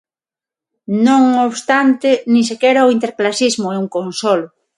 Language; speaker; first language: Galician; non-native, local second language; Spanish